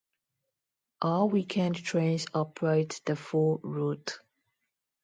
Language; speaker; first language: English; non-native, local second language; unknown